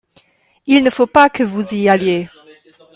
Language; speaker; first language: French; non-native, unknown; German